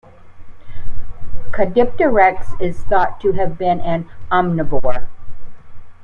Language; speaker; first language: English; native; English